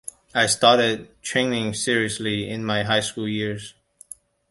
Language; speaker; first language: English; non-native, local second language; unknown